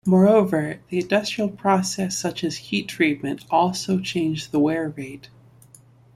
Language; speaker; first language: English; native; English